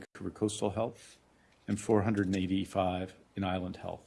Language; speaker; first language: English; native; English